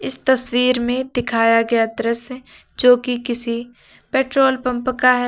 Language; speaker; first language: Hindi; native; Hindi